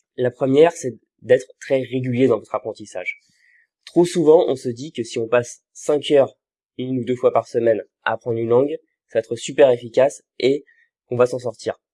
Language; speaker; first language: French; native; French